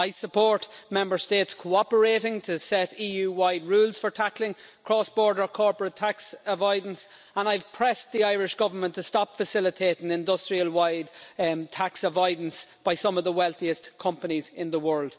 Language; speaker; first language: English; native; English